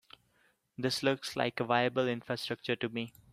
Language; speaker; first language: English; non-native, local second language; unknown